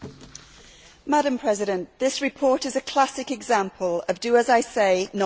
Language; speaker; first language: English; native; English